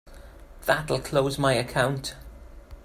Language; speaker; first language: English; native; English